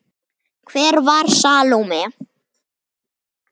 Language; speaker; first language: Icelandic; native; Icelandic